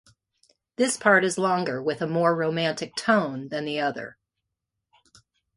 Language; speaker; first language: English; native; English